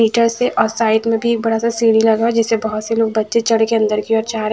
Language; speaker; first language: Hindi; non-native, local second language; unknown